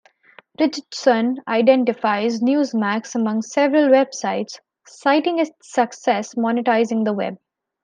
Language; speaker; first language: English; non-native, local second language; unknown